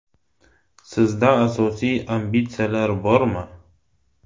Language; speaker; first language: Uzbek; non-native, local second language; Russian